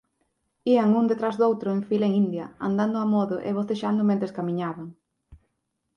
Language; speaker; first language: Galician; native; Galician